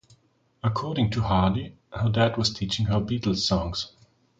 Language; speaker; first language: English; non-native, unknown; German